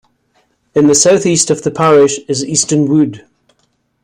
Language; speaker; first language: English; native; English